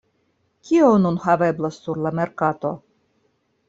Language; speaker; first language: Esperanto; non-native, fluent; Russian